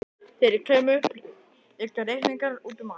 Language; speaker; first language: Icelandic; native; Icelandic